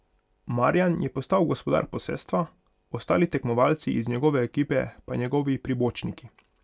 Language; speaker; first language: Slovenian; non-native, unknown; Hungarian